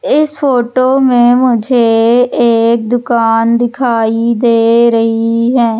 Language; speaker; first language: Hindi; native; Hindi